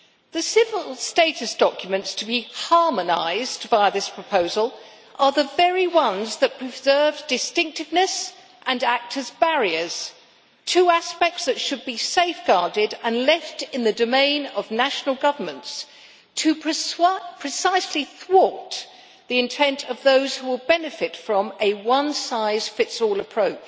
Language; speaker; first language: English; native; English